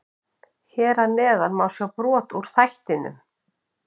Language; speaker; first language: Icelandic; native; Icelandic